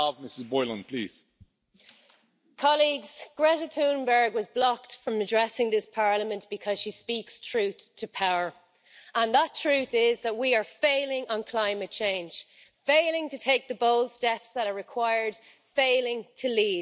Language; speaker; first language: English; native; English